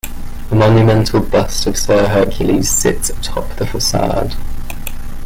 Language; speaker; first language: English; native; English